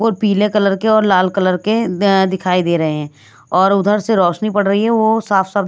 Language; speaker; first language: Hindi; non-native, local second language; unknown